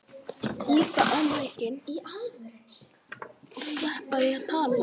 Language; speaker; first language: Icelandic; native; Icelandic